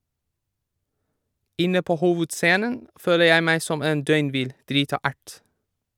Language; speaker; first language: Norwegian; non-native, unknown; Persian